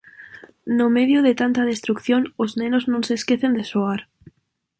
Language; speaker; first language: Galician; non-native, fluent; Spanish